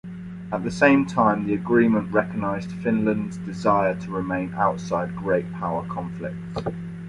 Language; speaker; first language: English; native; English